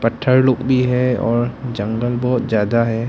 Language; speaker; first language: Hindi; non-native, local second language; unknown